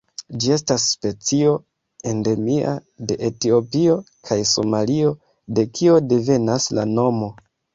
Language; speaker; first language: Esperanto; non-native, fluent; Kinyarwanda